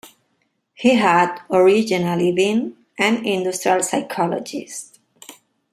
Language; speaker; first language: English; non-native, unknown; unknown